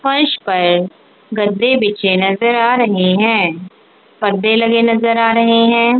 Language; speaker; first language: Hindi; non-native, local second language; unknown